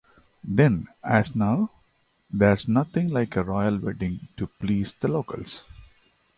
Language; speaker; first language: English; non-native, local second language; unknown